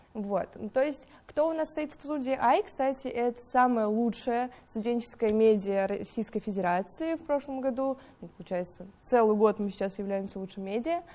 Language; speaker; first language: Russian; native; Russian